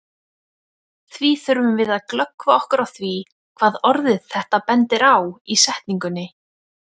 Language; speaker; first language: Icelandic; native; Icelandic